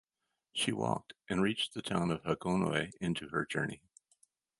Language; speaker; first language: English; native; English